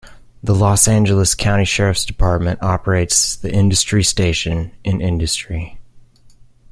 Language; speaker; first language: English; native; English